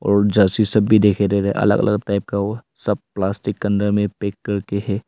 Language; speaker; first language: Hindi; early bilingual, other home language; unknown